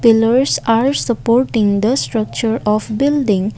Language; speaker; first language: English; non-native, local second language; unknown